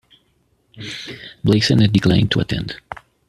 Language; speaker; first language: English; native; English